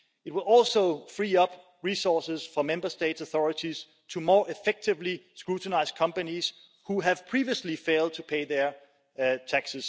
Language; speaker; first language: English; non-native, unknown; Danish